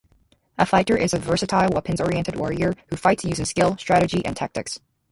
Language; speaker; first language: English; native; English